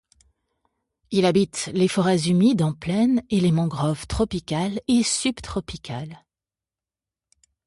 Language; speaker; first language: French; native; French